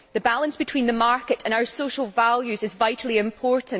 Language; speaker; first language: English; native; English